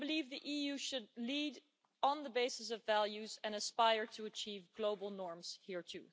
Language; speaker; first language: English; non-native, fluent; Dutch